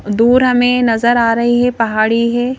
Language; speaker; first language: Hindi; native; Hindi